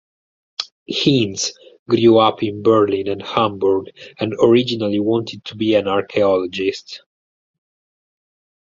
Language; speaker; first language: English; non-native, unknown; Italian